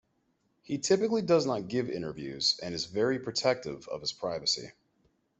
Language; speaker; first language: English; native; English